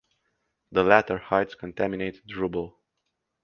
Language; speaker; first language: English; native; English